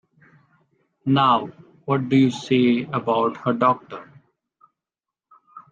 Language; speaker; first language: English; non-native, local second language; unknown